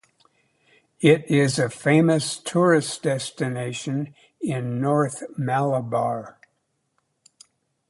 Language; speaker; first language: English; native; English